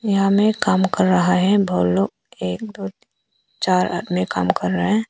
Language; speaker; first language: Hindi; non-native, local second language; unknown